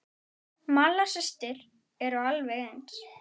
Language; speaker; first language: Icelandic; native; Icelandic